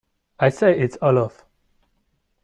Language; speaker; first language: English; non-native, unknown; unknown